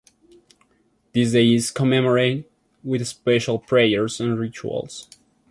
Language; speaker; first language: English; non-native, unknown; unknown